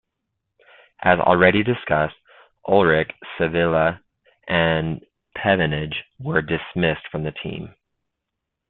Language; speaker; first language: English; native; English